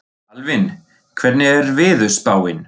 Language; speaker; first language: Icelandic; non-native, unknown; German